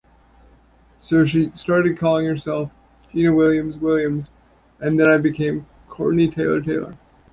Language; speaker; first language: English; native; English